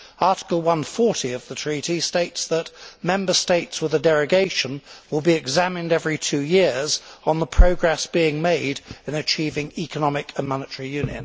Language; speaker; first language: English; native; English